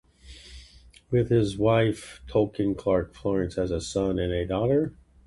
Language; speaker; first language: English; native; English